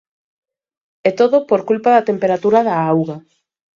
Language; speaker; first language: Galician; native; Galician